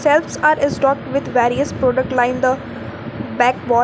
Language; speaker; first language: English; non-native, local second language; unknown